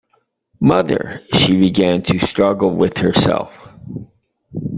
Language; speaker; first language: English; native; English